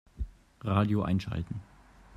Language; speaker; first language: German; native; German